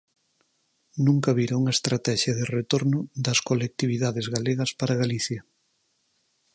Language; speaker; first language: Galician; native; Galician